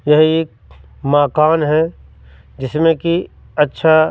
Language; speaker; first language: Hindi; native; Hindi